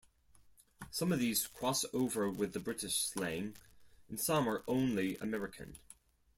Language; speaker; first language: English; non-native, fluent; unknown